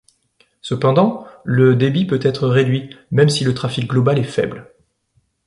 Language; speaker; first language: French; native; French